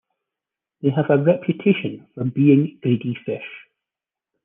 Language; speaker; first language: English; native; English